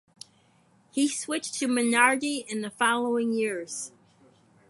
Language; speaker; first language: English; native; English